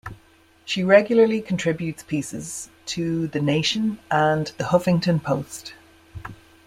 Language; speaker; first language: English; native; English